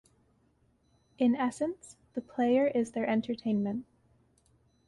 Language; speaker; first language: English; native; English